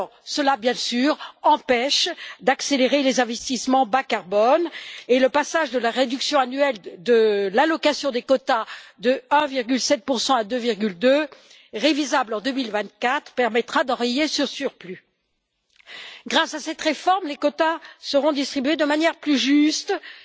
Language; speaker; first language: French; native; French